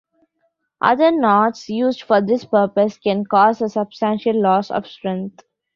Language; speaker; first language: English; non-native, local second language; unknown